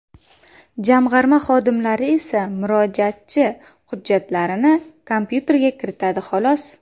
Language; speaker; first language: Uzbek; native; Uzbek